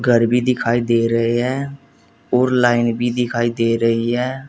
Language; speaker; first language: Hindi; native; Hindi